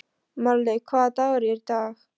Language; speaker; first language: Icelandic; non-native, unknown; Polish